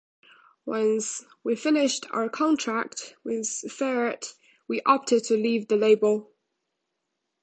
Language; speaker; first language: English; non-native, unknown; Chinese